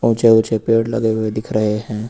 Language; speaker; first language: Hindi; native; Hindi